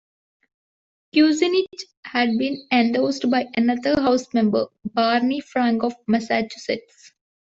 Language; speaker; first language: English; non-native, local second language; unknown